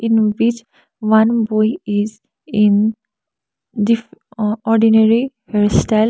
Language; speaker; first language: English; non-native, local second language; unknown